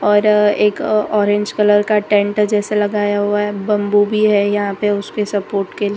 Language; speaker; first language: Hindi; non-native, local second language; Gujarati